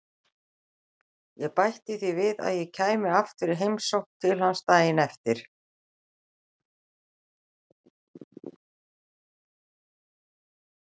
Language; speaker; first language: Icelandic; native; Icelandic